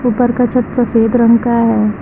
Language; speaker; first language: Hindi; native; Hindi